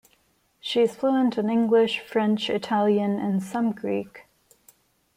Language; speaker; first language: English; non-native, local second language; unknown